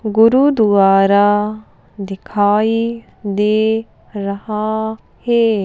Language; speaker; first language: Hindi; native; Hindi